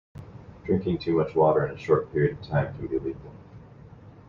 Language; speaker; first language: English; native; English